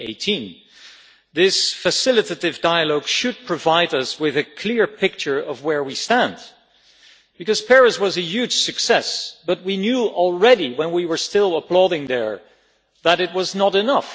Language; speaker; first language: English; non-native, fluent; Dutch